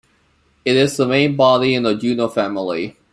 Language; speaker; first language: English; non-native, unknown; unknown